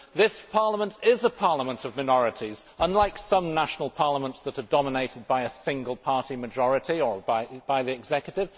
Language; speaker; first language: English; native; English